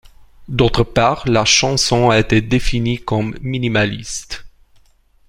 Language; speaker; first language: French; non-native, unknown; Romanian